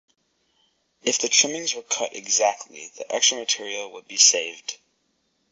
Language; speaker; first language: English; native; English